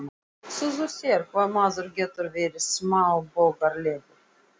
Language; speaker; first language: Icelandic; non-native, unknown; Russian